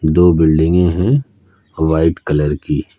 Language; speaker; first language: Hindi; native; Hindi